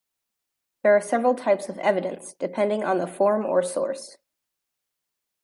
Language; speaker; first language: English; native; English